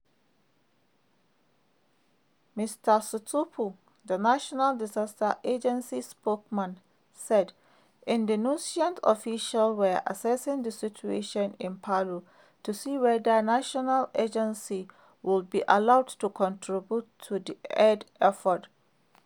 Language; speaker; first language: English; non-native, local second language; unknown